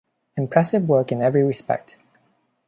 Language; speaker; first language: English; non-native, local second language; Cantonese